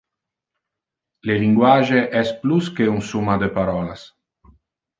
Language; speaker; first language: Interlingua; non-native, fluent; Italian